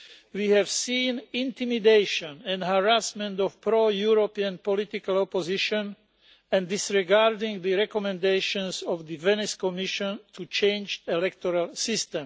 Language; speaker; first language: English; non-native, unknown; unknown